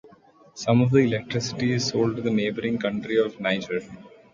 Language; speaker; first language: English; non-native, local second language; Marathi